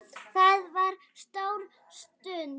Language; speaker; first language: Icelandic; native; Icelandic